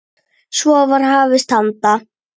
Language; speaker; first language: Icelandic; native; Icelandic